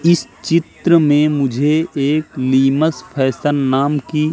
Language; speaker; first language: Hindi; native; Hindi